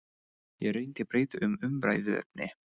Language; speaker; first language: Icelandic; non-native, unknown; English